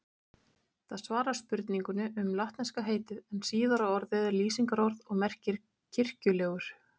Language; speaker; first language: Icelandic; native; Icelandic